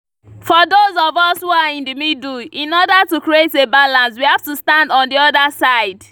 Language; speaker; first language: English; non-native, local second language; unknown